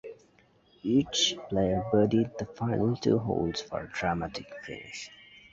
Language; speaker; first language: English; native; English